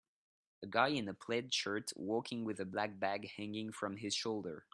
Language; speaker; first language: English; non-native, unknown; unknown